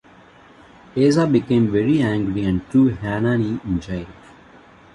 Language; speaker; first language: English; non-native, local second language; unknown